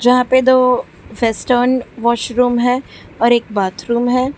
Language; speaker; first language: Hindi; non-native, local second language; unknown